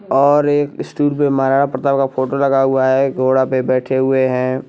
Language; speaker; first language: Hindi; native; Hindi